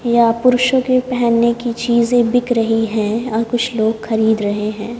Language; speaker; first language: Hindi; native; Hindi